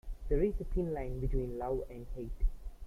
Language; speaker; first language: English; non-native, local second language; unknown